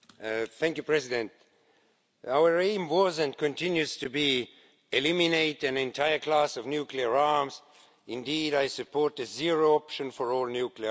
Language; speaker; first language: English; non-native, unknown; Estonian